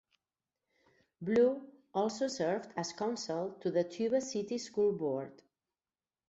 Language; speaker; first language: English; non-native, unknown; Catalan